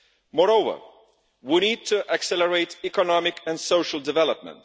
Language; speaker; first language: English; non-native, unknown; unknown